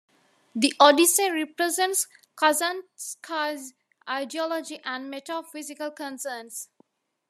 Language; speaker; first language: English; non-native, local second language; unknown